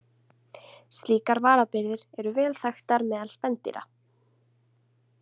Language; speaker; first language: Icelandic; native; Icelandic